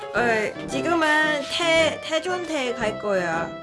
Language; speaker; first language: Korean; non-native, learner; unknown